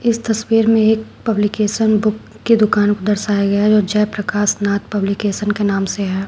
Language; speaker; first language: Hindi; native; Hindi